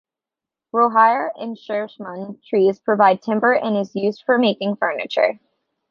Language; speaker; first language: English; native; English